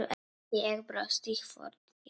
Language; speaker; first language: Icelandic; non-native, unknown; Polish